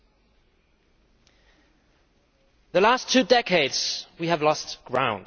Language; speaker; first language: English; non-native, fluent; Danish